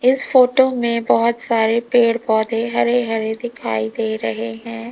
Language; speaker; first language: Hindi; native; Hindi